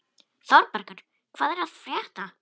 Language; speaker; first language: Icelandic; non-native, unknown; Polish